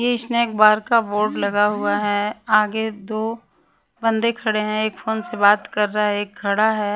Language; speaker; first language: Hindi; non-native, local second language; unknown